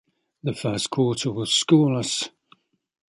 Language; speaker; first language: English; native; English